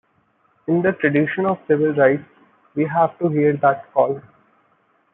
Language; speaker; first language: English; non-native, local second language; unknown